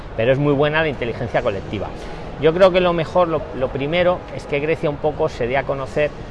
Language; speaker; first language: Spanish; native; Spanish